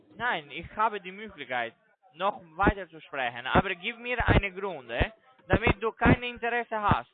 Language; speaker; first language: German; non-native, fluent; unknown